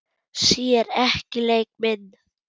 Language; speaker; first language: Icelandic; non-native, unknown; German